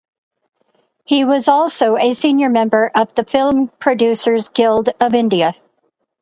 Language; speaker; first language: English; native; English